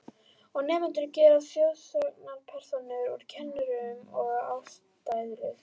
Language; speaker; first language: Icelandic; native; Icelandic